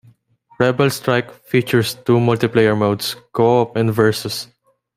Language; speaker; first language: English; non-native, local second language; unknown